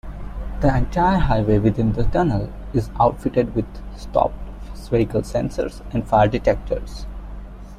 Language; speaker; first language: English; non-native, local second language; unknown